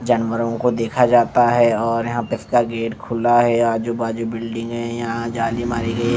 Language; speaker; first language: Hindi; non-native, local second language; Punjabi